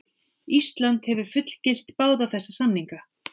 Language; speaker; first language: Icelandic; native; Icelandic